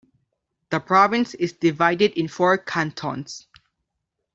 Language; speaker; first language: English; non-native, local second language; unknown